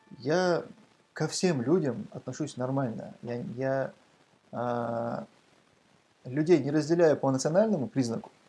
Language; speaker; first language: Russian; non-native, local second language; Chechen